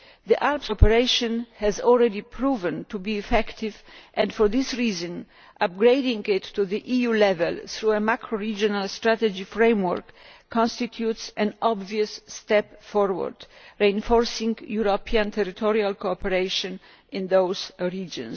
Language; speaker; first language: English; non-native, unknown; Polish